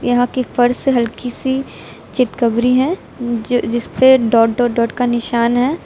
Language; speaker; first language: Hindi; native; Hindi